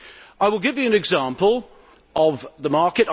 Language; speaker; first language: English; native; English